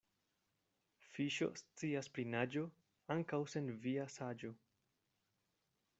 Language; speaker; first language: Esperanto; non-native, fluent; Spanish